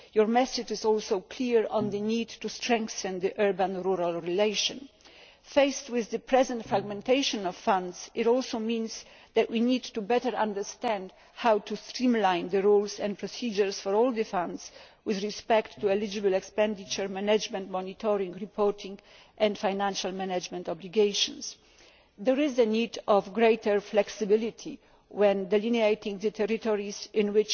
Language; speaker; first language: English; non-native, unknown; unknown